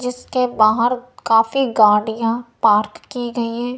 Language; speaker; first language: Hindi; non-native, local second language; Punjabi